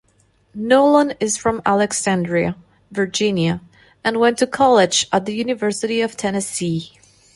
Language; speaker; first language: English; non-native, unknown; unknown